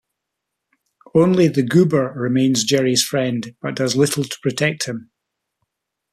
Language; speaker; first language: English; native; English